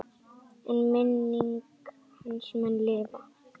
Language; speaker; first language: Icelandic; native; Icelandic